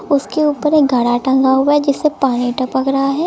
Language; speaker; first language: Hindi; native; Hindi